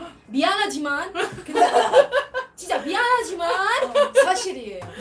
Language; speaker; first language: Korean; non-native, fluent; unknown